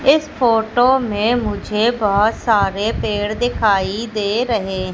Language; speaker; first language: Hindi; native; Hindi